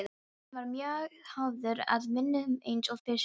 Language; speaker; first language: Icelandic; non-native, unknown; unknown